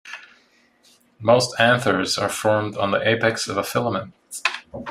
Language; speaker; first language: English; non-native, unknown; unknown